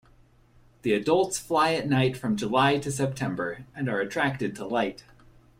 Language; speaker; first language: English; native; English